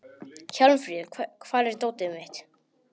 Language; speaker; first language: Icelandic; non-native, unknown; Polish